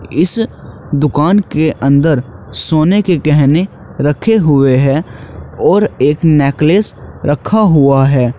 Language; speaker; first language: Hindi; native; Hindi